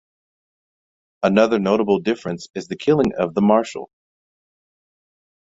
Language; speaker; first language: English; native; English